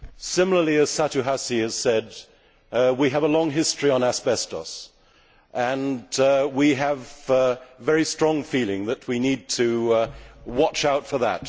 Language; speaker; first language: English; native; English